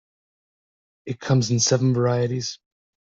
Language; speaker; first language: English; native; English